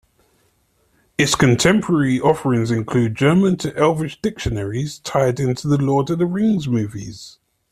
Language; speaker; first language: English; native; English